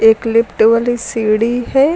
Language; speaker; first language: Hindi; native; Hindi